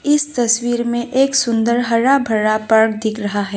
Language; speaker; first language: Hindi; non-native, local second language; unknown